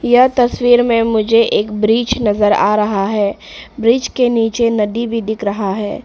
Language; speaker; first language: Hindi; non-native, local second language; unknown